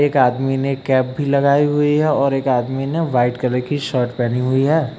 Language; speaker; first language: Hindi; native; Hindi